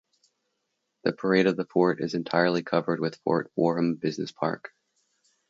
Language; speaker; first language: English; native; English